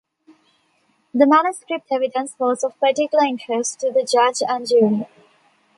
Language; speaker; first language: English; non-native, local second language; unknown